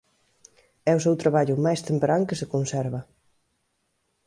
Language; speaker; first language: Galician; native; Galician